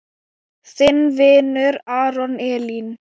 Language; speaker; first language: Icelandic; non-native, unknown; Thai